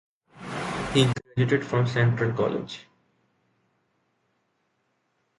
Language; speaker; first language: English; non-native, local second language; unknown